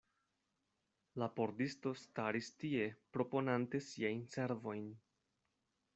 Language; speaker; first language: Esperanto; non-native, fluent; Spanish